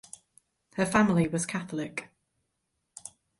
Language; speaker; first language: English; native; English